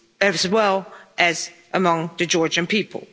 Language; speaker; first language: English; non-native, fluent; Dutch